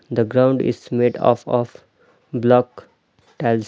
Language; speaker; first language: English; non-native, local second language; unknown